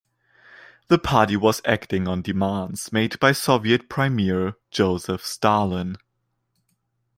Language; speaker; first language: English; non-native, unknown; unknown